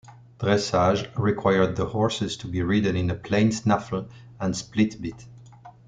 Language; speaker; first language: English; non-native, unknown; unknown